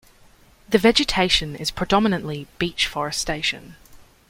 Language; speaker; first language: English; native; English